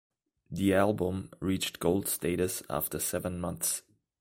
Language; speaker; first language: English; non-native, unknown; German